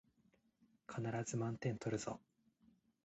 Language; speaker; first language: Japanese; native; Japanese